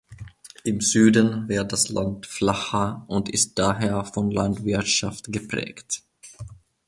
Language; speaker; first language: German; non-native, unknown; Finnish